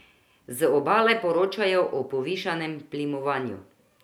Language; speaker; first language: Slovenian; non-native, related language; Croatian